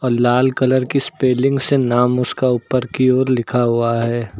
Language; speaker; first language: Hindi; native; Hindi